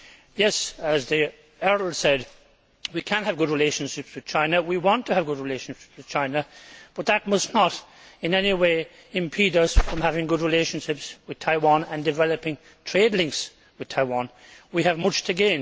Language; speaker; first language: English; native; English